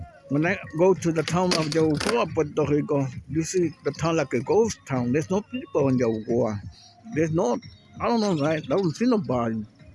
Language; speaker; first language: English; non-native, fluent; Spanish